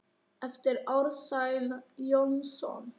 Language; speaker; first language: Icelandic; native; Icelandic